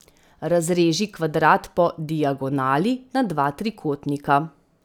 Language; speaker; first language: Slovenian; native; Slovenian